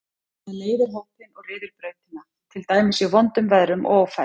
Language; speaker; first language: Icelandic; native; Icelandic